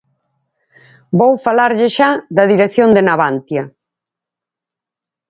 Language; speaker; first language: Galician; native; Galician